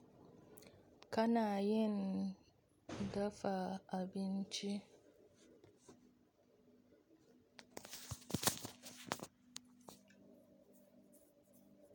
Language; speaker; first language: Hausa; native; Hausa